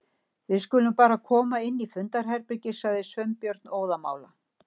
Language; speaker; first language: Icelandic; native; Icelandic